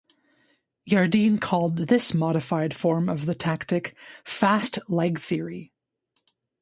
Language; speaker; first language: English; native; English